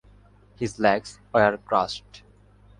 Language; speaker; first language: English; non-native, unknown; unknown